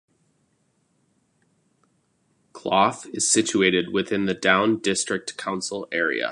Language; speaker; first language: English; native; English